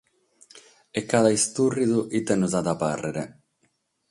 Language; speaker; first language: Sardinian; non-native, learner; Catalan